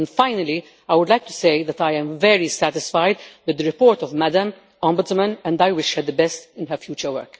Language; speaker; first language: English; non-native, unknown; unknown